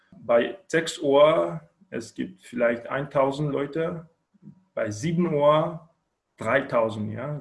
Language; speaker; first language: German; non-native, learner; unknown